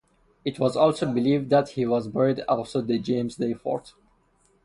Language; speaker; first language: English; non-native, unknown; Persian